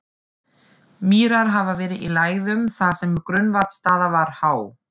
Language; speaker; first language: Icelandic; non-native, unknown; German